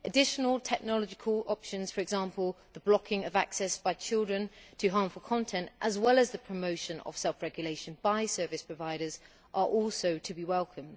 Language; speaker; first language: English; native; English